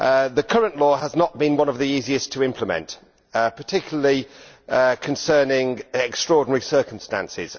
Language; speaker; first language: English; native; English